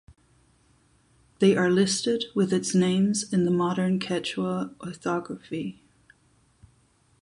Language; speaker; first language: English; non-native, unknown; German